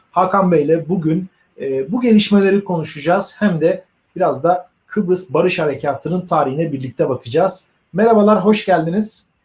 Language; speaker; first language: Turkish; native; Turkish